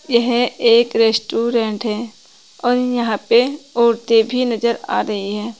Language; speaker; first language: Hindi; native; Hindi